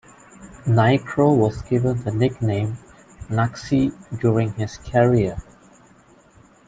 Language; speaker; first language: English; non-native, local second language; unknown